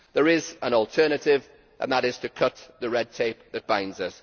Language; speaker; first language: English; native; English